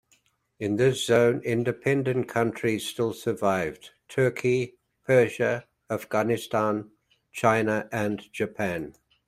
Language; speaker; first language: English; native; English